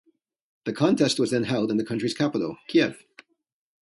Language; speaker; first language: English; native; English